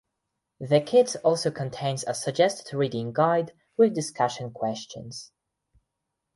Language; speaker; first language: English; non-native, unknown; Belarusian